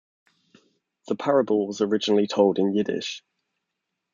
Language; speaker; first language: English; native; English